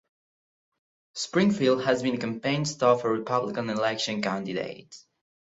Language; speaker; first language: English; non-native, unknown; Catalan